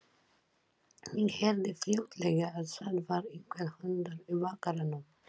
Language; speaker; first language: Icelandic; non-native, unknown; Filipino